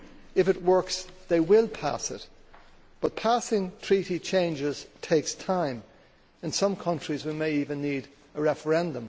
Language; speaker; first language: English; native; English